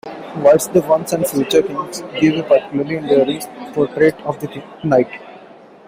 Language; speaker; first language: English; non-native, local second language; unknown